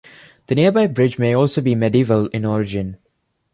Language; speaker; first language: English; non-native, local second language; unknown